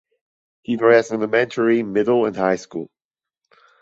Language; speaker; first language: English; non-native, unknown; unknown